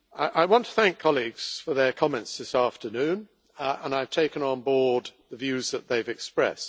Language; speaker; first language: English; native; English